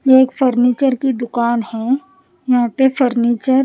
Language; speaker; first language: Hindi; non-native, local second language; Punjabi